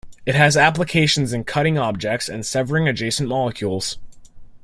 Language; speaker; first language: English; native; English